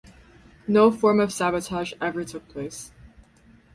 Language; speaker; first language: English; native; English